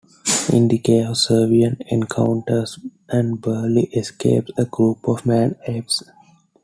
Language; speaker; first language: English; non-native, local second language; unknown